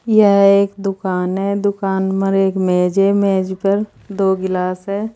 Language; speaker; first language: Hindi; native; Hindi